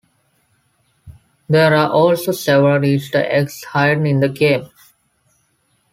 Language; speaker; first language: English; non-native, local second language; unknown